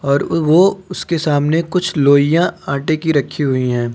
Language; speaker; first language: Hindi; native; Hindi